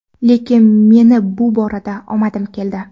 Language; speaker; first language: Uzbek; non-native, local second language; Kara-Kalpak